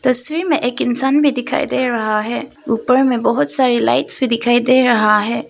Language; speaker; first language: Hindi; early bilingual, other home language; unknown